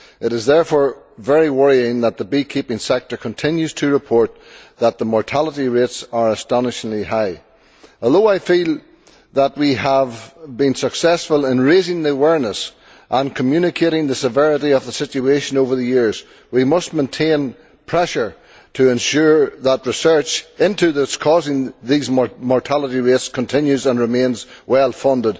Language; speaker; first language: English; native; English